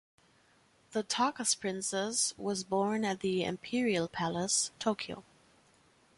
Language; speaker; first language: English; non-native, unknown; German